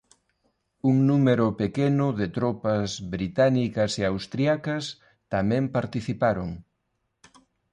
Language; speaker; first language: Galician; non-native, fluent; Spanish